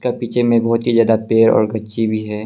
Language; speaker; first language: Hindi; early bilingual, other home language; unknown